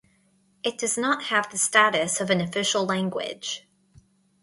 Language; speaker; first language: English; native; English